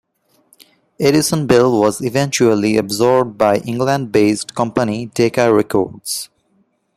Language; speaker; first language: English; non-native, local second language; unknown